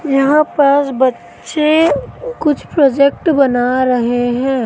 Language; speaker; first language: Hindi; native; Hindi